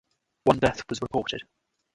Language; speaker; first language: English; native; English